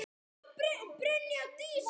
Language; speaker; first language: Icelandic; native; Icelandic